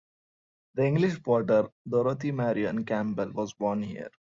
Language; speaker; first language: English; non-native, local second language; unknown